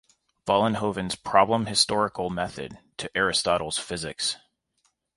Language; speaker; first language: English; native; English